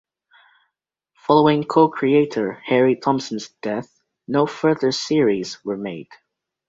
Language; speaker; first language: English; native; English